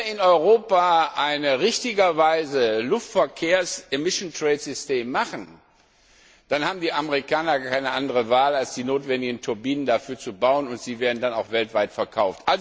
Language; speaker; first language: German; non-native, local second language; Luxembourgish